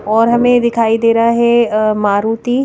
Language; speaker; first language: Hindi; native; Hindi